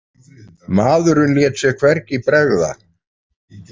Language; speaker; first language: Icelandic; native; Icelandic